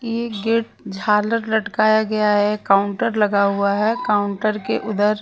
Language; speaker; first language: Hindi; non-native, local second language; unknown